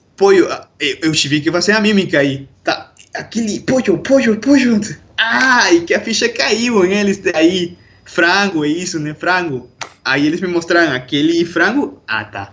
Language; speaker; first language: Portuguese; non-native, fluent; Spanish